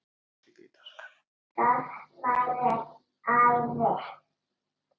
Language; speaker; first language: Icelandic; non-native, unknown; Italian